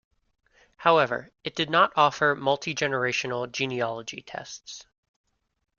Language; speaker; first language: English; native; English